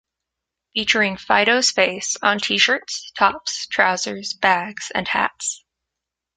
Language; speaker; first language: English; native; English